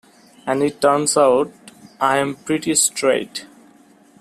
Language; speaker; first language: English; non-native, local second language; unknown